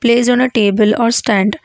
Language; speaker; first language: English; non-native, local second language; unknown